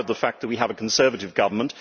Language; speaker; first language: English; native; English